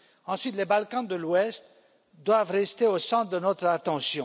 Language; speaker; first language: French; non-native, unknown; Romanian